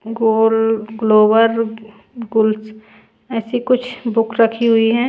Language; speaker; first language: Hindi; non-native, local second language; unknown